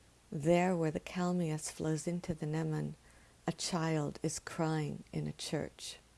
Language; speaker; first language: English; native; English